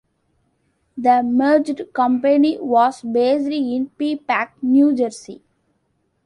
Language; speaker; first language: English; non-native, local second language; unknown